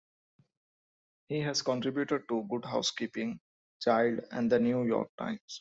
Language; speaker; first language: English; non-native, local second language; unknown